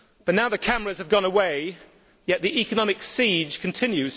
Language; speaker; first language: English; native; English